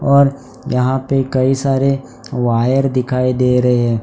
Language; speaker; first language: Hindi; non-native, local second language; Gujarati